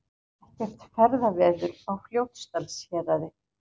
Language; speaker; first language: Icelandic; native; Icelandic